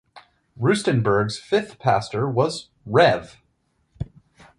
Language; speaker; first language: English; native; English